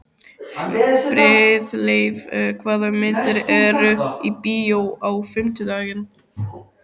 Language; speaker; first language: Icelandic; native; Icelandic